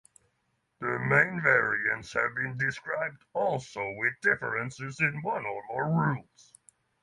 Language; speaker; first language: English; non-native, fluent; Norwegian